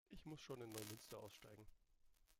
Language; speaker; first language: German; native; German